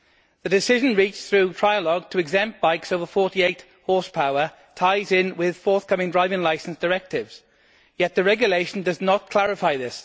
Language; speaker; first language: English; native; English